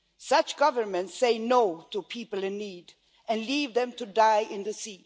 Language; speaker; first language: English; non-native, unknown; Swedish